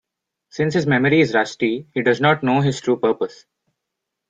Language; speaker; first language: English; non-native, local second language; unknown